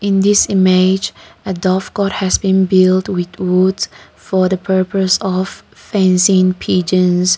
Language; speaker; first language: English; non-native, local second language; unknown